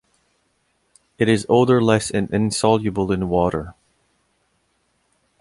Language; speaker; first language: English; non-native, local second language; French